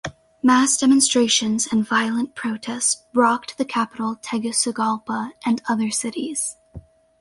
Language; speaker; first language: English; native; English